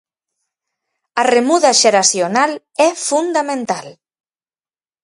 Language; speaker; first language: Galician; native; Galician